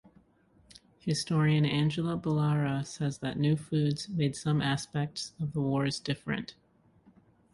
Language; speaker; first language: English; native; English